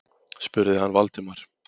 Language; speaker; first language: Icelandic; native; Icelandic